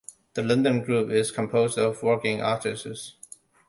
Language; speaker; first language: English; non-native, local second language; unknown